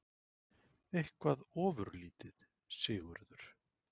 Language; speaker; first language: Icelandic; native; Icelandic